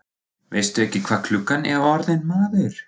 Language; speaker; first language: Icelandic; non-native, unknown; German